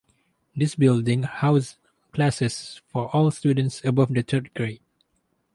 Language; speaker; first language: English; non-native, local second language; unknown